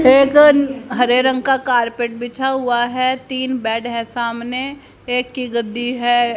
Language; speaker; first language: Hindi; native; Hindi